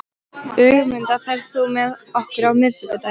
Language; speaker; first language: Icelandic; non-native, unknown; Polish